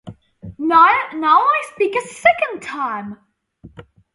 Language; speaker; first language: English; non-native, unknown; Swedish